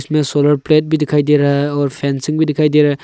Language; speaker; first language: Hindi; early bilingual, other home language; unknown